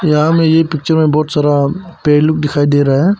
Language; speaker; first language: Hindi; early bilingual, other home language; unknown